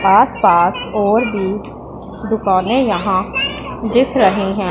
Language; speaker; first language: Hindi; non-native, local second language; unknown